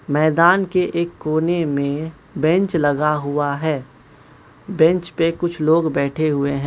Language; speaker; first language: Hindi; non-native, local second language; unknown